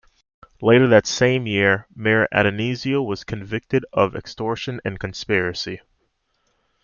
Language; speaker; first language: English; native; English